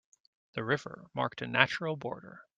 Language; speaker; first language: English; native; English